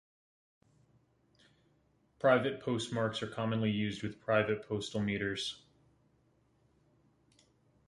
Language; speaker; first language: English; native; English